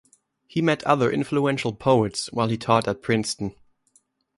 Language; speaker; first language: English; non-native, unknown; German